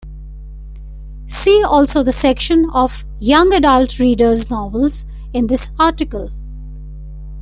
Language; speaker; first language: English; non-native, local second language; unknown